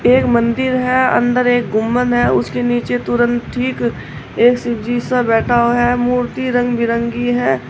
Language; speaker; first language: Hindi; native; Hindi